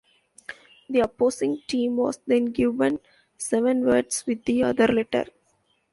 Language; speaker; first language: English; non-native, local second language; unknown